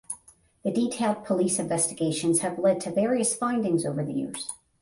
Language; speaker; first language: English; native; English